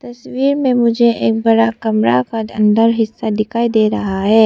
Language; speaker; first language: Hindi; non-native, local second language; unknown